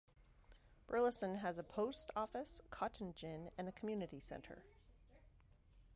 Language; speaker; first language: English; native; English